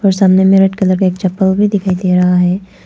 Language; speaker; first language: Hindi; non-native, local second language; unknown